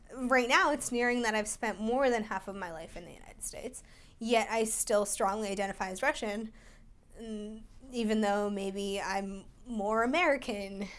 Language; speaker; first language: English; early bilingual, other home language; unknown